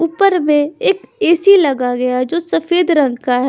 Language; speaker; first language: Hindi; non-native, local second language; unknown